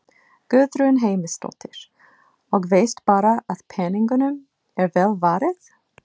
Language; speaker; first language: Icelandic; non-native, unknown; English